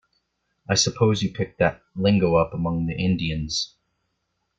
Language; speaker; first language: English; native; English